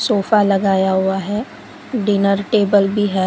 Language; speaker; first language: Hindi; non-native, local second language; Gujarati